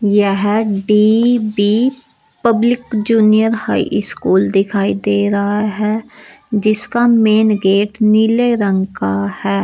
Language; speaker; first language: Hindi; native; Hindi